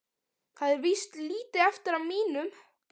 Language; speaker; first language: Icelandic; native; Icelandic